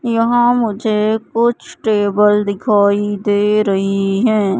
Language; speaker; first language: Hindi; native; Hindi